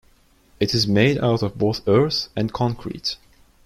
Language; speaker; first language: English; non-native, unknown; Turkish